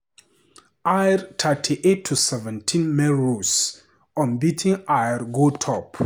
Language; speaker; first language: English; non-native, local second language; Hausa